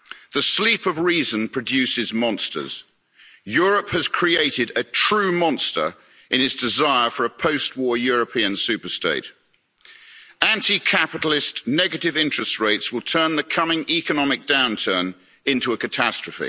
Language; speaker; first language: English; native; English